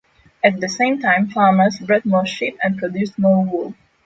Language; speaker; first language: English; non-native, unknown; Polish